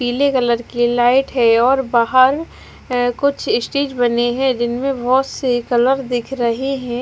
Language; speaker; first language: Hindi; non-native, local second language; Punjabi